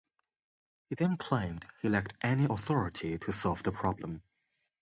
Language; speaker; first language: English; non-native, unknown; Chinese